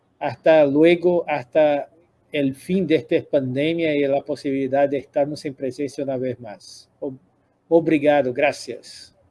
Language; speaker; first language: Spanish; non-native, related language; Portuguese